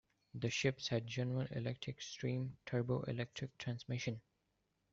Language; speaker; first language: English; non-native, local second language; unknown